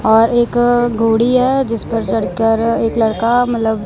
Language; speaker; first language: Hindi; non-native, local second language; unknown